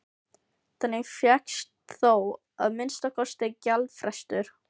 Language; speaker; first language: Icelandic; non-native, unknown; Filipino